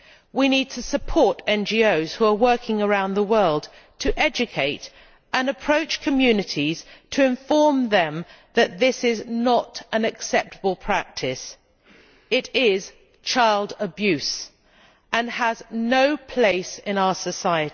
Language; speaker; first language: English; native; English